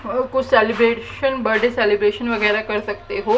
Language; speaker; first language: Hindi; native; Hindi